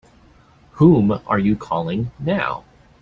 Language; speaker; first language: English; native; English